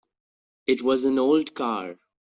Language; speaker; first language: English; non-native, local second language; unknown